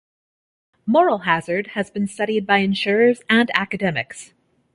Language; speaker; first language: English; native; English